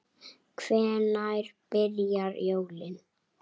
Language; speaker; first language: Icelandic; native; Icelandic